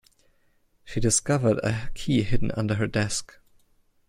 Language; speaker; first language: English; non-native, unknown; German